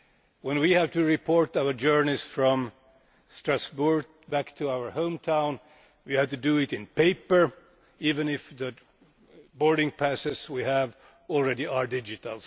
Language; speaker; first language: English; non-native, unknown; Finnish